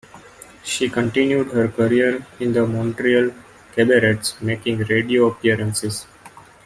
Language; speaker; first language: English; non-native, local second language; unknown